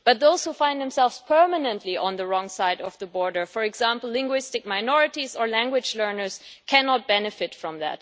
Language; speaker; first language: English; non-native, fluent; German